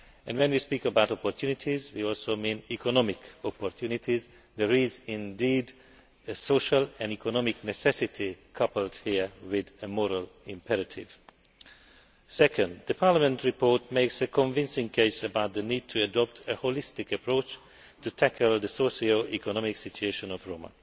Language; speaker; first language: English; non-native, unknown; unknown